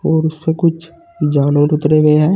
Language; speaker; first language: Hindi; native; Hindi